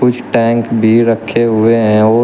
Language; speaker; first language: Hindi; native; Hindi